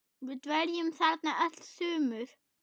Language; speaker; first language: Icelandic; non-native, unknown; German